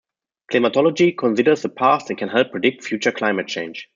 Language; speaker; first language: English; non-native, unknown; German